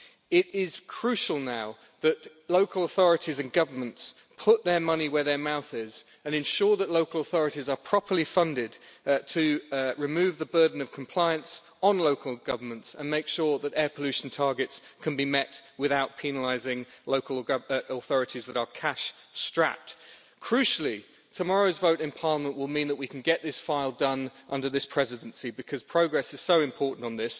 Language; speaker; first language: English; native; English